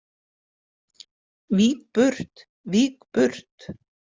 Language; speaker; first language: Icelandic; native; Icelandic